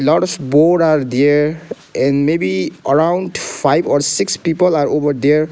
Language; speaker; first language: English; non-native, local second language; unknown